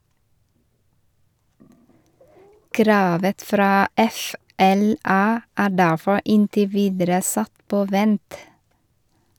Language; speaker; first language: Norwegian; non-native, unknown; Vietnamese